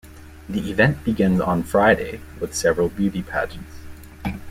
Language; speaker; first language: English; native; English